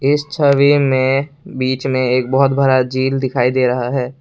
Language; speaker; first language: Hindi; non-native, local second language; Assamese